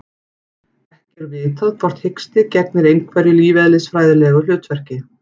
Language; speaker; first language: Icelandic; native; Icelandic